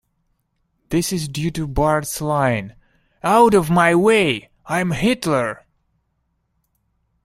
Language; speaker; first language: English; non-native, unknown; Russian